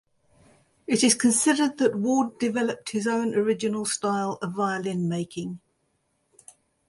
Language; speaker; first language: English; native; English